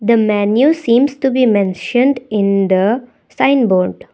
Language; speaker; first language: English; non-native, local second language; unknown